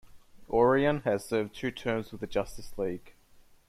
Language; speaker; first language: English; native; English